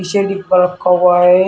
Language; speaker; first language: Hindi; native; Hindi